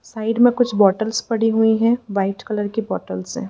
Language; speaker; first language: Hindi; native; Hindi